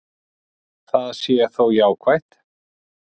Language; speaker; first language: Icelandic; native; Icelandic